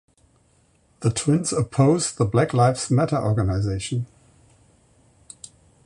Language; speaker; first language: English; non-native, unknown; German